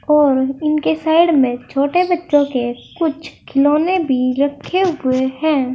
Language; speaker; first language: Hindi; native; Hindi